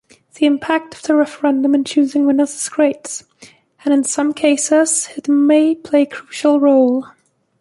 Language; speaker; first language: English; native; English